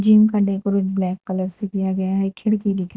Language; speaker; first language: Hindi; non-native, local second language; Gujarati